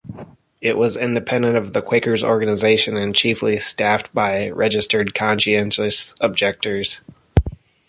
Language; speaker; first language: English; native; English